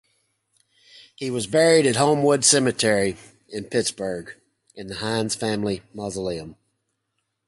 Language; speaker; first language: English; native; English